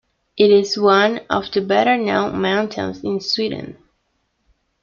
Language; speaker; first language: English; non-native, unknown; Spanish